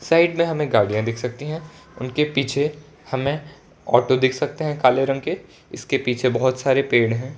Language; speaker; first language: Hindi; non-native, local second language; Gujarati